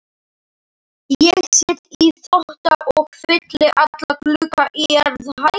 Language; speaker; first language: Icelandic; non-native, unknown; Slovak